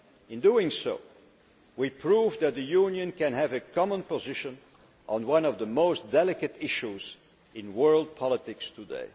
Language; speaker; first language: English; non-native, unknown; Dutch